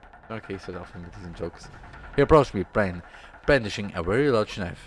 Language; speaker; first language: German; native; German